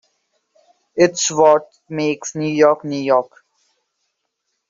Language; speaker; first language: English; non-native, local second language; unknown